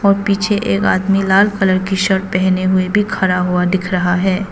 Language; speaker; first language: Hindi; early bilingual, other home language; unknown